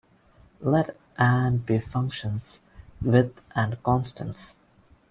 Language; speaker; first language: English; non-native, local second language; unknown